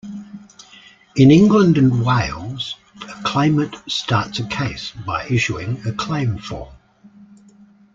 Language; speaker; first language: English; native; English